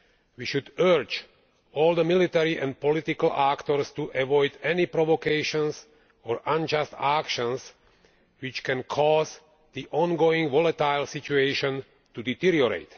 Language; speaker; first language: English; non-native, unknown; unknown